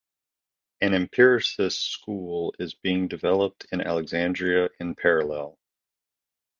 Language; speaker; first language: English; native; English